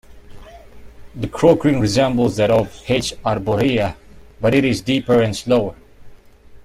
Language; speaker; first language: English; non-native, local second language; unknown